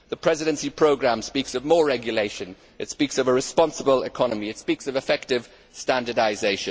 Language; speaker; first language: English; native; English